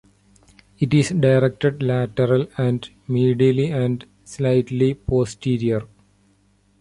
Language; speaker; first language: English; non-native, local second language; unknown